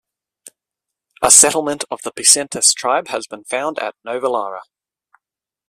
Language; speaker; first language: English; native; English